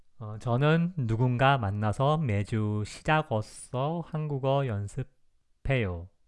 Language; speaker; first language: Korean; native; Korean